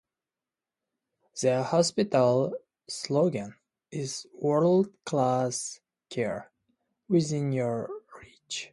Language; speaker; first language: English; non-native, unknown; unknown